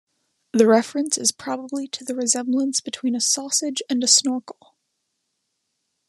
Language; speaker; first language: English; native; English